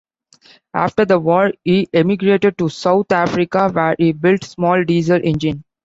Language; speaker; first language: English; non-native, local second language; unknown